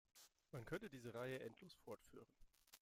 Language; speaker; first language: German; native; German